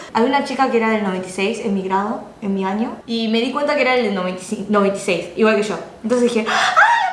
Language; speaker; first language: Spanish; early bilingual, other home language; Korean